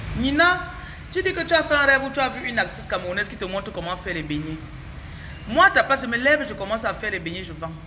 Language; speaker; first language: French; non-native, local second language; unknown